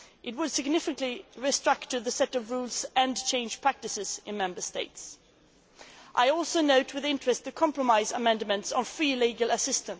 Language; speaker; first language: English; non-native, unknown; Swedish